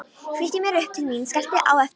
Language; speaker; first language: Icelandic; non-native, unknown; Romanian